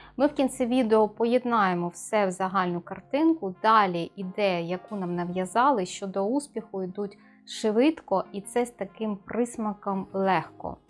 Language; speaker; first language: Ukrainian; non-native, local second language; Russian